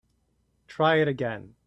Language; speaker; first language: English; native; English